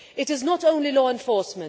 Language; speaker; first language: English; non-native, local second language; Maltese